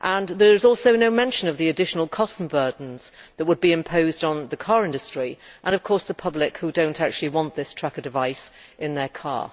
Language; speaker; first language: English; native; English